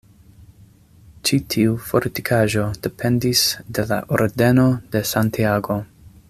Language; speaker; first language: Esperanto; non-native, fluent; English